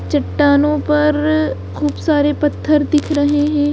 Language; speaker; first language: Hindi; native; Hindi